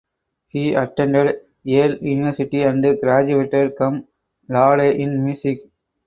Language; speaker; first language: English; non-native, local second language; Tamil